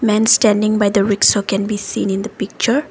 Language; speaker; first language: English; non-native, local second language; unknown